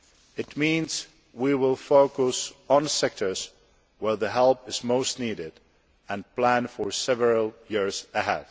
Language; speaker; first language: English; non-native, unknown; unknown